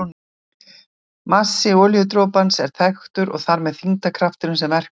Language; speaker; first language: Icelandic; native; Icelandic